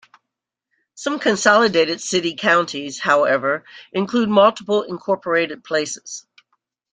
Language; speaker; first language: English; native; English